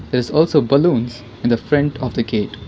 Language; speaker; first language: English; non-native, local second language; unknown